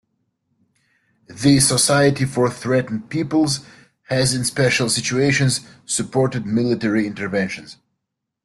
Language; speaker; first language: English; native; English